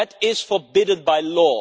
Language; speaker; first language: English; non-native, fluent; Dutch